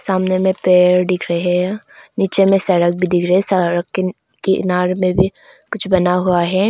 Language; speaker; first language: Hindi; non-native, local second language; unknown